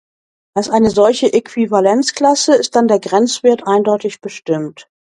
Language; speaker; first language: German; native; German